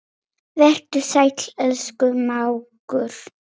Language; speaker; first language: Icelandic; non-native, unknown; Polish